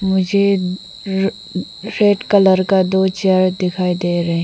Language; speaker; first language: Hindi; non-native, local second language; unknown